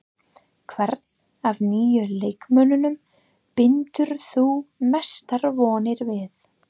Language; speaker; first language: Icelandic; non-native, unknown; English